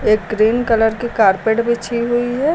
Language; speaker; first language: Hindi; native; Hindi